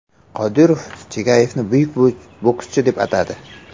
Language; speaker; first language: Uzbek; native; Uzbek